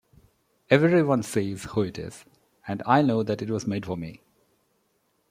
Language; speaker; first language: English; non-native, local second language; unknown